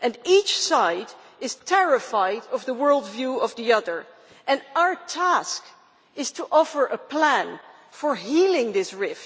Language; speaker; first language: English; non-native, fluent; Dutch